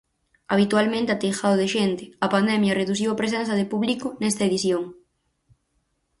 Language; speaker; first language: Galician; native; Galician